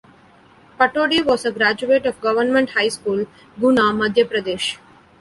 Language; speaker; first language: English; non-native, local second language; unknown